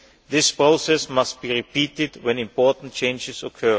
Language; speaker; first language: English; non-native, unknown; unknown